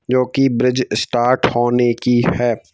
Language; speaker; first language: Hindi; native; Hindi